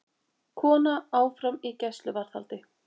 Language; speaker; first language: Icelandic; native; Icelandic